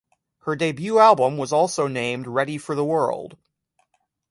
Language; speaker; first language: English; native; English